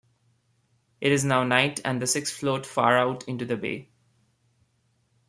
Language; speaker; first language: English; non-native, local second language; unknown